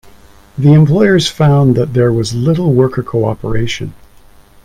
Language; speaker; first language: English; native; English